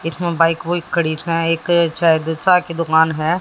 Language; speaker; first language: Hindi; native; Hindi